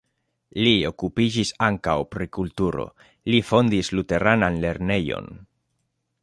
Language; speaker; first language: Esperanto; non-native, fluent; Spanish